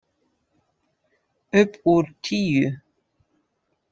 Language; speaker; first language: Icelandic; non-native, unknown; Dutch